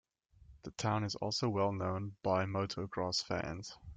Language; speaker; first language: English; native; English